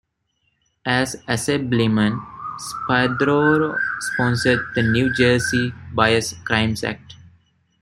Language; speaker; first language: English; non-native, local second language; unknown